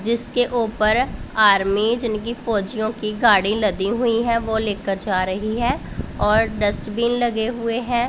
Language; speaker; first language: Hindi; non-native, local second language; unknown